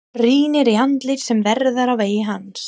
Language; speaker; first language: Icelandic; non-native, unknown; English